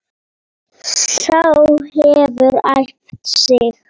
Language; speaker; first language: Icelandic; non-native, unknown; Polish